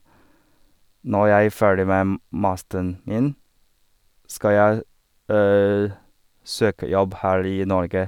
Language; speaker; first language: Norwegian; non-native, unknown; Chinese